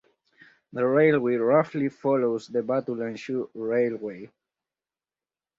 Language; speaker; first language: English; native; English